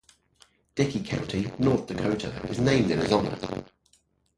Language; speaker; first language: English; native; English